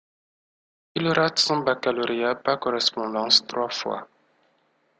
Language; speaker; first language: French; non-native, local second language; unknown